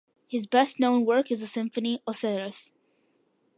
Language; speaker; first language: English; early bilingual, other home language; Malayalam